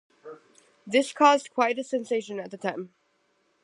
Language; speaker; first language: English; native; English